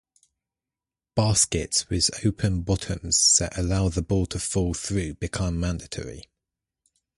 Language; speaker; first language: English; native; English